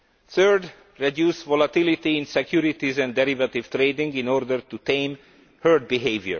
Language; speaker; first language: English; non-native, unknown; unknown